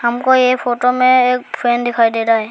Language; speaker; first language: Hindi; non-native, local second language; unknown